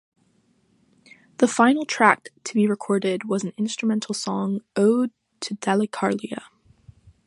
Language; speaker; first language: English; non-native, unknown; French